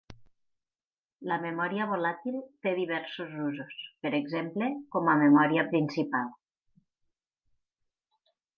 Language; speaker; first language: Catalan; native; Catalan